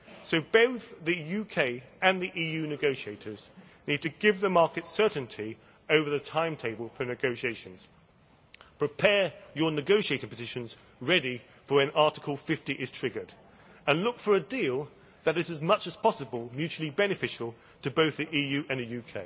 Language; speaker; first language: English; native; English